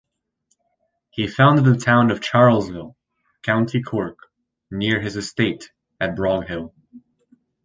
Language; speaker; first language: English; native; English